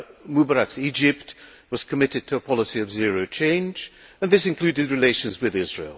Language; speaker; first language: English; non-native, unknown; Hungarian